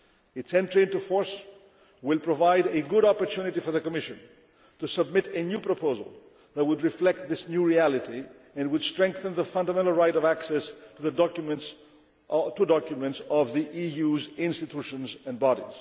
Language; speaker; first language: English; non-native, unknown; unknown